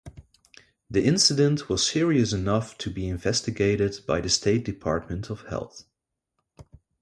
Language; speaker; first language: English; non-native, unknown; Dutch